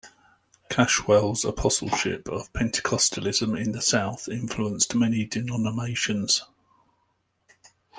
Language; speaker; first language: English; native; English